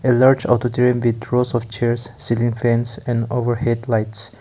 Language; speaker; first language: English; non-native, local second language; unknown